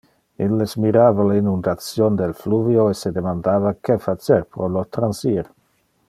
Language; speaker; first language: Interlingua; non-native, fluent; Dutch